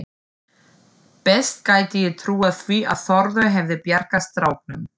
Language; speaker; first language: Icelandic; non-native, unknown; German